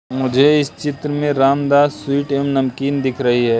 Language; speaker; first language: Hindi; native; Hindi